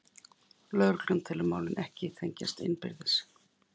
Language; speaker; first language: Icelandic; native; Icelandic